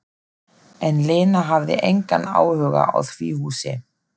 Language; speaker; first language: Icelandic; non-native, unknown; German